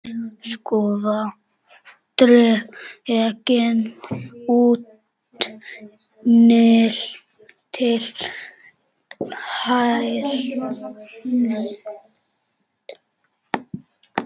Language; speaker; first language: Icelandic; non-native, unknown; Czech